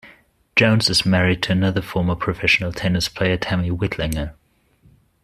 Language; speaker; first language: English; non-native, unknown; German